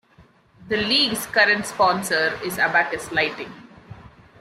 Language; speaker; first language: English; non-native, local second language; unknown